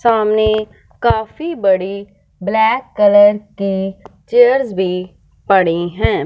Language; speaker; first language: Hindi; non-native, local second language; Punjabi